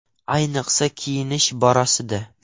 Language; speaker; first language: Uzbek; non-native, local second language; Russian